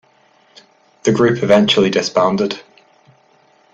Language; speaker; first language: English; native; English